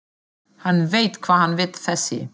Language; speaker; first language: Icelandic; non-native, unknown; German